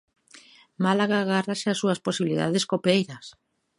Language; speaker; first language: Galician; native; Galician